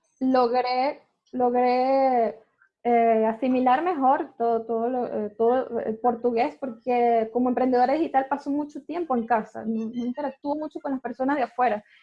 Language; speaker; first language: Spanish; native; Spanish